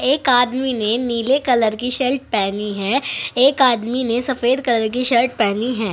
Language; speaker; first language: Hindi; native; Hindi